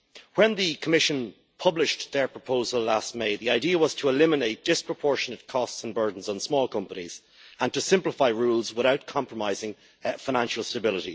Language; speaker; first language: English; native; English